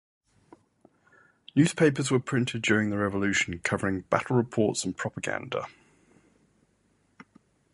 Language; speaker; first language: English; native; English